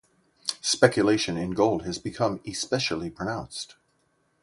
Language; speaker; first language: English; native; English